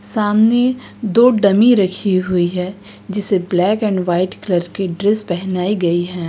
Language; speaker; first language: Hindi; native; Hindi